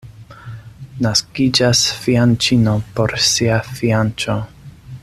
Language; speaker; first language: Esperanto; non-native, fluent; English